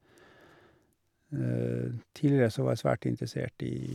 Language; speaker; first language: Norwegian; native; Norwegian